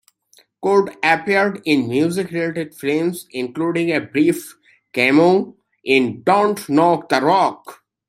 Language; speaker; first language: English; native; English